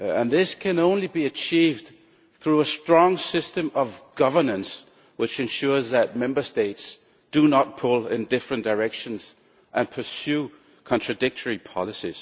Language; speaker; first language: English; non-native, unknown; Danish